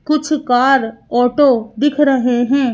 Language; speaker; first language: Hindi; native; Hindi